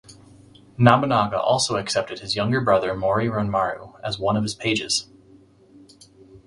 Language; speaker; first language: English; native; English